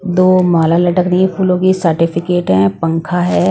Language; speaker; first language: Hindi; non-native, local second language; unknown